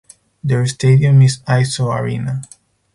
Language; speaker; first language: English; non-native, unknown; Spanish